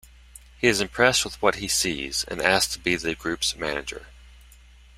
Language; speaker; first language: English; native; English